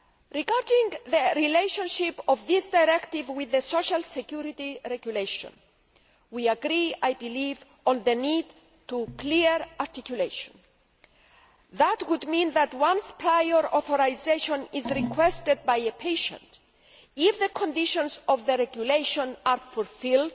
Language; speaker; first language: English; non-native, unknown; Greek